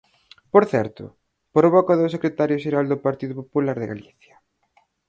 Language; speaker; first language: Galician; native; Galician